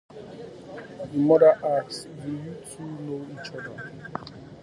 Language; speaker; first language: English; native; English